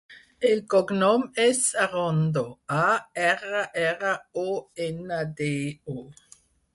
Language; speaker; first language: Catalan; non-native, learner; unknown